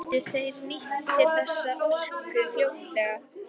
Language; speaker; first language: Icelandic; native; Icelandic